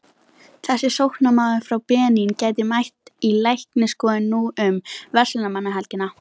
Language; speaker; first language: Icelandic; native; Icelandic